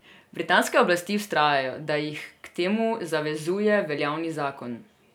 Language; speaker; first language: Slovenian; non-native, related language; Serbian